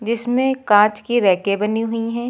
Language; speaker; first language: Hindi; native; Hindi